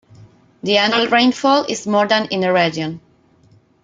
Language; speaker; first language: English; non-native, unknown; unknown